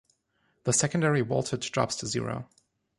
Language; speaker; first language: English; non-native, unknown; German